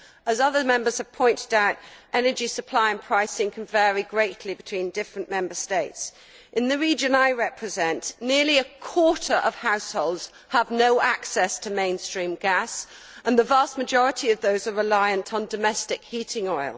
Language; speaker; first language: English; native; English